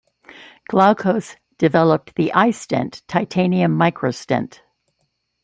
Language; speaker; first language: English; native; English